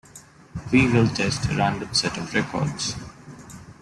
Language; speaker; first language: English; non-native, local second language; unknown